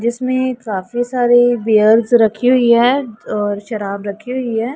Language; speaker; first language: Hindi; non-native, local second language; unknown